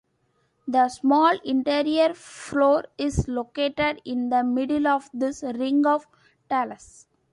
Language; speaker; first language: English; non-native, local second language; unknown